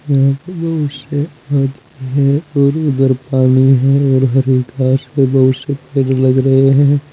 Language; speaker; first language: Hindi; native; Hindi